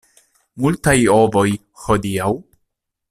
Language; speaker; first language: Esperanto; non-native, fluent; Italian